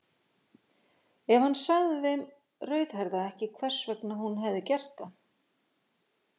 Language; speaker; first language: Icelandic; native; Icelandic